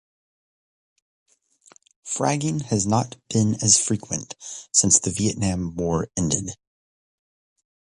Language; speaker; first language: English; native; English